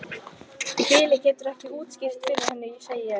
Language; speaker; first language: Icelandic; native; Icelandic